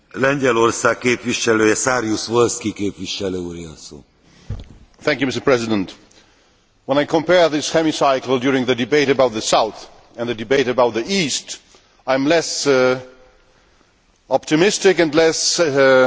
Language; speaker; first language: English; non-native, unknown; Polish